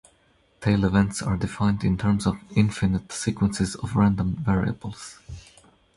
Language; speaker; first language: English; non-native, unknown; Croatian